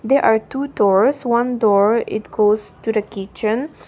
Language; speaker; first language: English; non-native, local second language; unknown